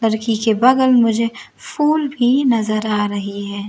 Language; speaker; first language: Hindi; non-native, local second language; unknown